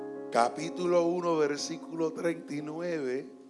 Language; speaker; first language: Spanish; early bilingual, heritage; Spanish